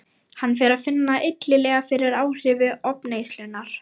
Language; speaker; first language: Icelandic; non-native, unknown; Lithuanian